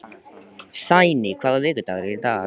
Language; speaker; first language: Icelandic; native; Icelandic